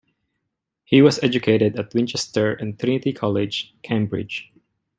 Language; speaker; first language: English; non-native, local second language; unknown